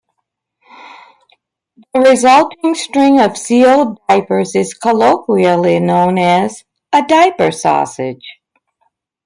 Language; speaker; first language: English; native; English